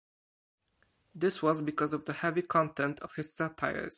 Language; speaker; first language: English; non-native, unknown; Polish